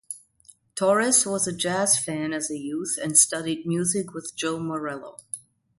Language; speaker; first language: English; non-native, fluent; German